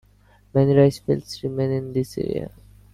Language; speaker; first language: English; non-native, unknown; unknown